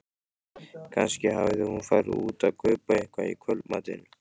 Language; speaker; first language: Icelandic; native; Icelandic